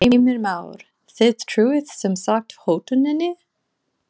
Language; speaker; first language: Icelandic; non-native, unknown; English